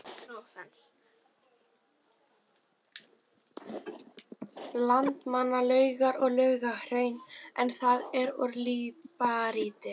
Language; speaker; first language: Icelandic; non-native, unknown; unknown